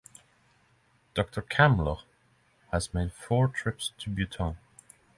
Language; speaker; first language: English; non-native, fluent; Norwegian